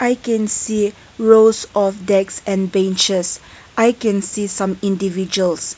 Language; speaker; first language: English; non-native, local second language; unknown